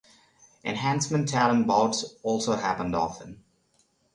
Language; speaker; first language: English; non-native, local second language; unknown